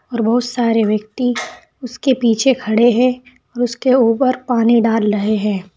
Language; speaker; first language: Hindi; native; Hindi